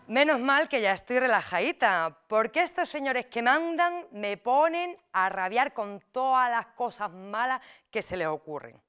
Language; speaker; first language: Spanish; native; Spanish